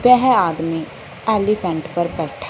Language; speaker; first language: Hindi; non-native, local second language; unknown